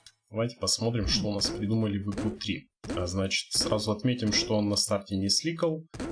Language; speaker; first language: Russian; native; Russian